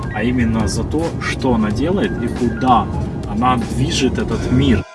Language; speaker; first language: Russian; native; Russian